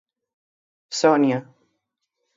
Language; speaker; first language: Galician; native; Galician